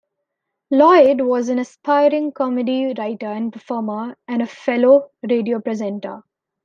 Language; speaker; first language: English; non-native, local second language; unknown